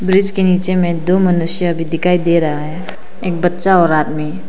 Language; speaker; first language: Hindi; non-native, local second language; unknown